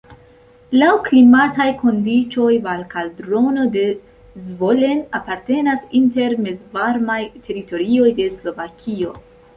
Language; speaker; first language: Esperanto; non-native, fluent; Central Kurdish